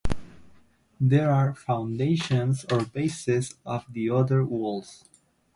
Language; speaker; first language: English; native; English